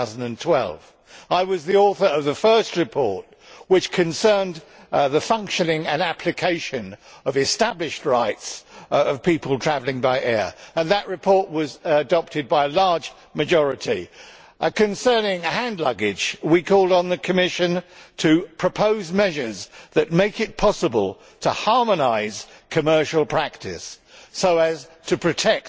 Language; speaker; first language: English; native; English